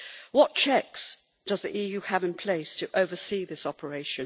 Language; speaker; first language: English; native; English